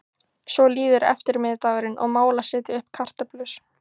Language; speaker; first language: Icelandic; native; Icelandic